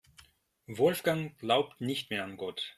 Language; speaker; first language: German; non-native, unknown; Russian